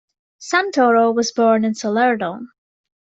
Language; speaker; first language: English; native; English